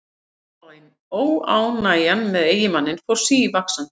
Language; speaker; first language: Icelandic; native; Icelandic